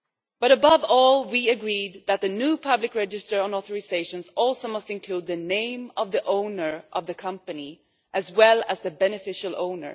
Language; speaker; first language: English; non-native, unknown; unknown